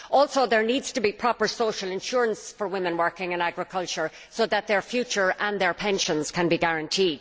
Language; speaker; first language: English; native; English